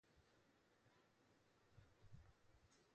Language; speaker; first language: English; non-native, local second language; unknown